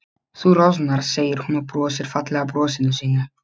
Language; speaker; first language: Icelandic; non-native, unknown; Polish